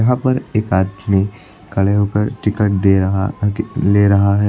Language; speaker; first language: Hindi; native; Hindi